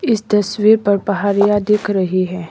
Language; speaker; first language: Hindi; non-native, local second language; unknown